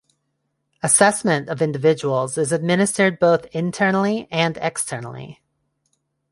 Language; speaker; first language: English; non-native, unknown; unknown